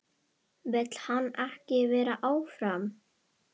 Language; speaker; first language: Icelandic; non-native, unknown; Indonesian